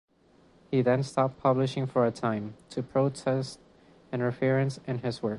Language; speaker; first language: English; non-native, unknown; Spanish